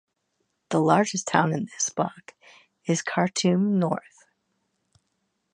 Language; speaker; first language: English; native; English